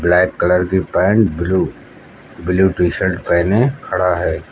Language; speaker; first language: Hindi; native; Hindi